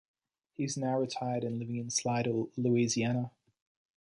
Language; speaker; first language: English; native; English